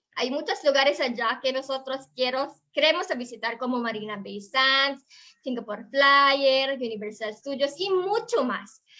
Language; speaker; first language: Spanish; non-native, learner; Filipino